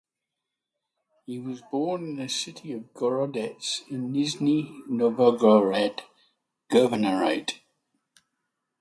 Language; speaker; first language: English; native; English